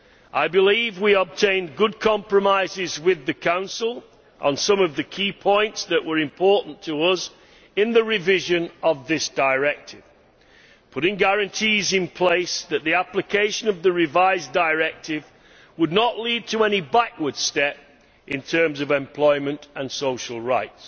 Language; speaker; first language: English; native; English